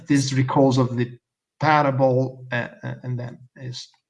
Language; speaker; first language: English; non-native, fluent; Italian